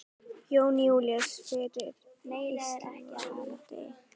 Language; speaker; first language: Icelandic; native; Icelandic